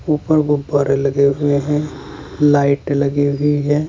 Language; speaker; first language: Hindi; native; Hindi